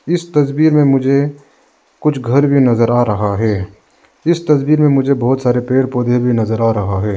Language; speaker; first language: Hindi; non-native, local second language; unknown